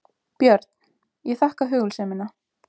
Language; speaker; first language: Icelandic; native; Icelandic